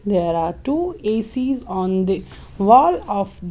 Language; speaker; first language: English; non-native, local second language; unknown